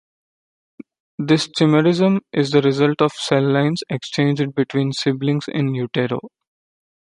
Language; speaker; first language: English; non-native, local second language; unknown